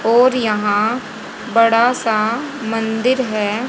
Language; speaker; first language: Hindi; native; Hindi